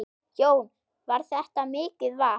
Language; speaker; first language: Icelandic; non-native, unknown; German